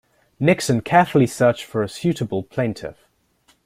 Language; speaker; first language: English; native; English